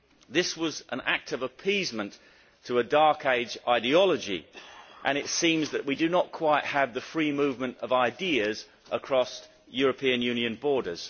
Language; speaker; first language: English; native; English